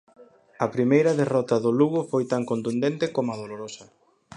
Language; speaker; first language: Galician; native; Galician